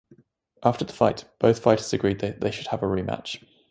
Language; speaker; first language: English; native; English